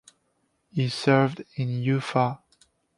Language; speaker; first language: English; non-native, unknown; French